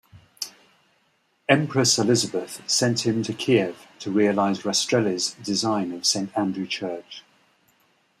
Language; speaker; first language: English; native; English